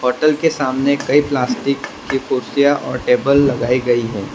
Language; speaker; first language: Hindi; non-native, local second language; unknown